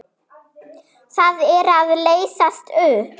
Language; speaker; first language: Icelandic; non-native, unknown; German